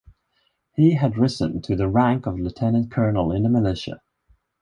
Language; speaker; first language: English; non-native, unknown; Swedish